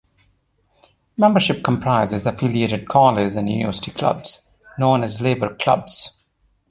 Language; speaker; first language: English; non-native, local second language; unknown